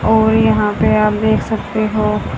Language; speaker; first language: Hindi; native; Hindi